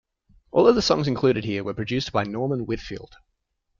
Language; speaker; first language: English; native; English